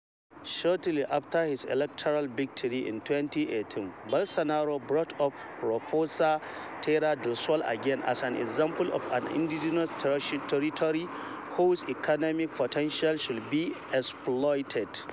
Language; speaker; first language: English; non-native, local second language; Hausa